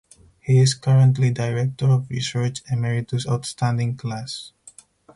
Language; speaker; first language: English; non-native, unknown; Spanish